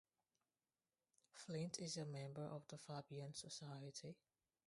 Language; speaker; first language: English; non-native, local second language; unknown